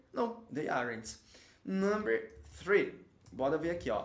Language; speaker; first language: English; non-native, fluent; Portuguese